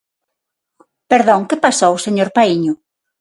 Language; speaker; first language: Galician; non-native, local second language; Spanish